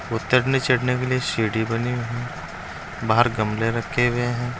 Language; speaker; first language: Hindi; native; Hindi